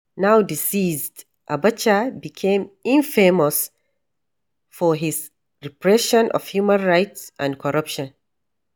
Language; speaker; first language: English; non-native, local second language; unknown